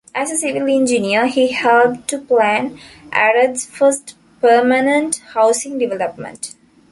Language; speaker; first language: English; non-native, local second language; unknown